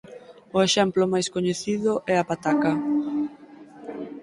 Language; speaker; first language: Galician; native; Galician